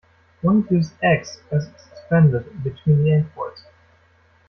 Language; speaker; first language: English; non-native, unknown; German